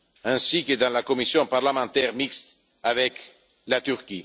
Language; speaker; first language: French; non-native, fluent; Italian